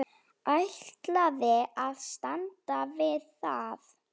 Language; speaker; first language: Icelandic; non-native, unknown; Slovak